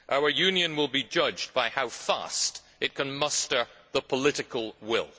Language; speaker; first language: English; native; English